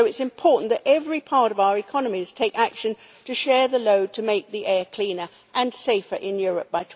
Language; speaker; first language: English; native; English